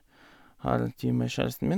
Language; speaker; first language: Norwegian; non-native, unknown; Bulgarian